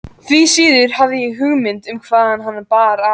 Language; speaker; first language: Icelandic; native; Icelandic